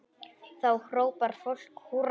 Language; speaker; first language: Icelandic; non-native, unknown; Polish